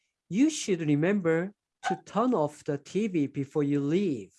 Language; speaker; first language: English; non-native, fluent; Korean